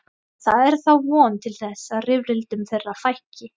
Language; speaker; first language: Icelandic; non-native, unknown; Thai